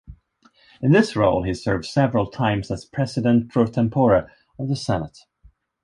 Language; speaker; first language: English; non-native, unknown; Swedish